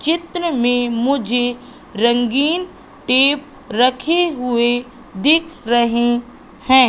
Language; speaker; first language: Hindi; native; Hindi